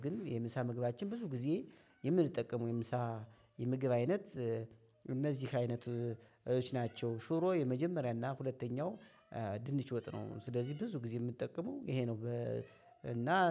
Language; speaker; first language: Amharic; native; Amharic